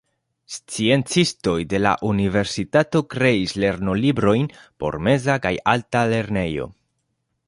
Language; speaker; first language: Esperanto; non-native, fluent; Spanish